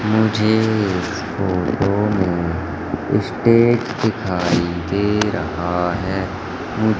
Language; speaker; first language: Hindi; native; Hindi